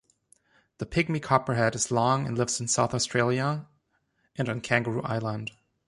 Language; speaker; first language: English; non-native, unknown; German